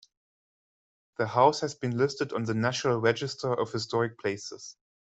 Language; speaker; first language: English; non-native, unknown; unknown